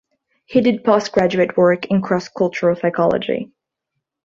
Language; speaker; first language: English; non-native, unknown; Portuguese